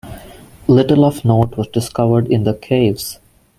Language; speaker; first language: English; non-native, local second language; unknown